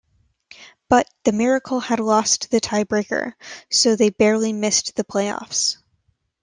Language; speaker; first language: English; native; English